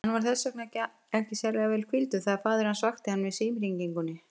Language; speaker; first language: Icelandic; native; Icelandic